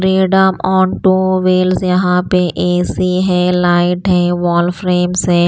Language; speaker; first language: Hindi; non-native, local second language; Punjabi